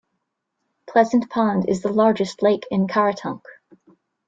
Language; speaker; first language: English; native; English